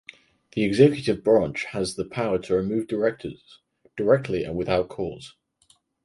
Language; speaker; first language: English; native; English